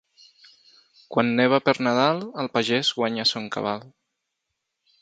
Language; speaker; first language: Catalan; non-native, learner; Spanish